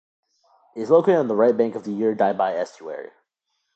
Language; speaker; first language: English; native; English